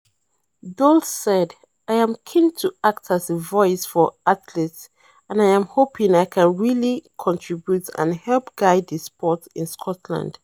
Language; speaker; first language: English; non-native, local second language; Yoruba